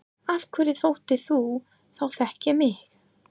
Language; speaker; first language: Icelandic; non-native, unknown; English